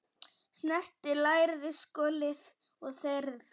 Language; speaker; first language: Icelandic; non-native, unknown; Polish